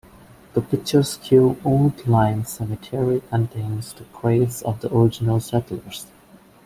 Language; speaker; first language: English; non-native, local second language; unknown